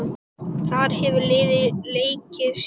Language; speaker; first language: Icelandic; native; Icelandic